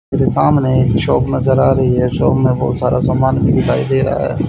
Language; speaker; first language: Hindi; native; Hindi